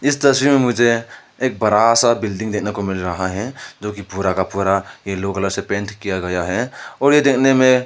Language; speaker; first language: Hindi; non-native, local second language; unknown